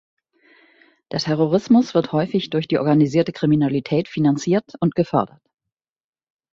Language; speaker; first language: German; native; German